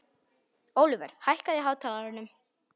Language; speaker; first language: Icelandic; non-native, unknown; Polish